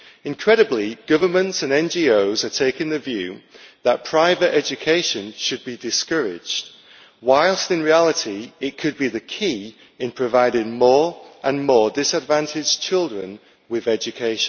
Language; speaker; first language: English; native; English